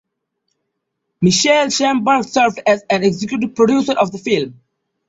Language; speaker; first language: English; non-native, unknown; Bangla